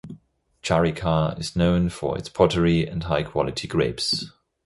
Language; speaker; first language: English; non-native, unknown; German